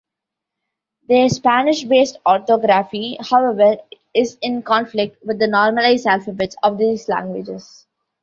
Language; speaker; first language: English; non-native, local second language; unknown